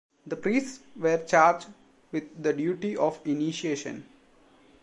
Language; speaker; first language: English; non-native, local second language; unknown